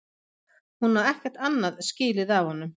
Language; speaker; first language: Icelandic; non-native, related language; Swedish